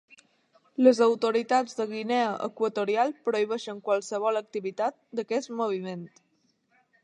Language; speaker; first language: Catalan; native; Catalan